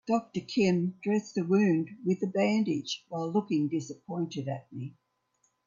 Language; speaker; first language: English; native; English